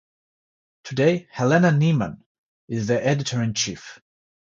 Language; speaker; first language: English; non-native, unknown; Georgian